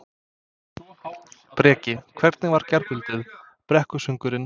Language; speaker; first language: Icelandic; non-native, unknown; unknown